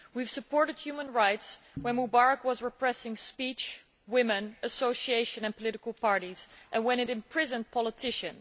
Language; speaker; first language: English; non-native, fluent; Dutch